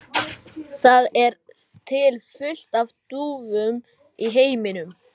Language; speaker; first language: Icelandic; non-native, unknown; Lithuanian